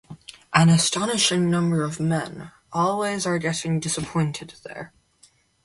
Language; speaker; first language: English; native; English